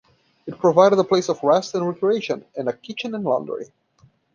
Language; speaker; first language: English; non-native, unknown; Portuguese